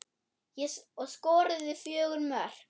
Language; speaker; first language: Icelandic; non-native, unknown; German